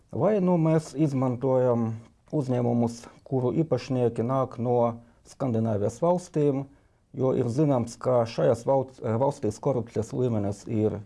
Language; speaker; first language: Latvian; non-native, related language; Lithuanian